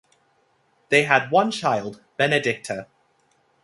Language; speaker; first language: English; native; English